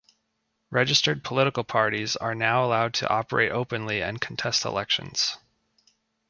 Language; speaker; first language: English; native; English